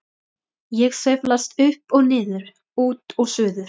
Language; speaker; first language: Icelandic; non-native, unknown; Thai